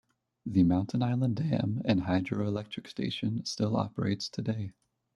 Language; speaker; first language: English; native; English